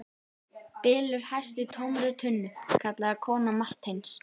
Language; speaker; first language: Icelandic; native; Icelandic